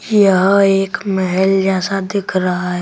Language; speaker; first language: Hindi; native; Hindi